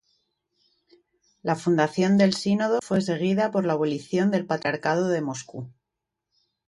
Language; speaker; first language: Spanish; native; Spanish